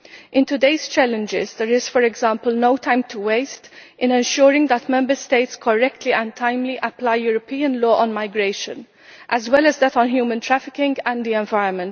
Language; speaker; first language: English; non-native, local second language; Maltese